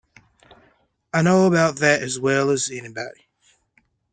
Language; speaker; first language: English; native; English